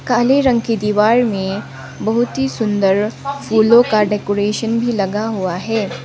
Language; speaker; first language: Hindi; non-native, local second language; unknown